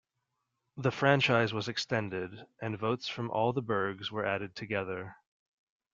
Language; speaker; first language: English; native; English